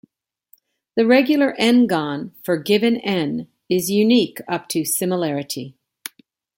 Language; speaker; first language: English; native; English